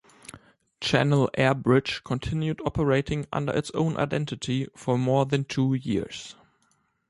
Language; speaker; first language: English; non-native, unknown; German